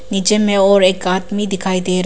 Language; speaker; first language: Hindi; non-native, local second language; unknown